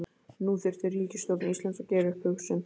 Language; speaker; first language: Icelandic; native; Icelandic